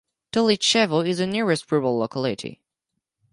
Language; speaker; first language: English; non-native, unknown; French